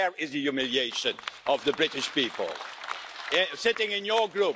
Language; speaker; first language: English; non-native, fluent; Dutch